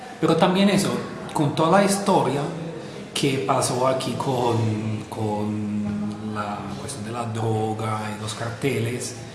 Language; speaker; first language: Spanish; non-native, fluent; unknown